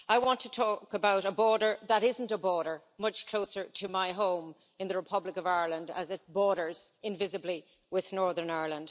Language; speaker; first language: English; native; English